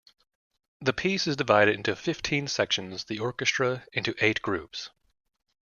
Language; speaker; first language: English; native; English